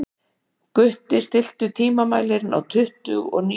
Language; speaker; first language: Icelandic; native; Icelandic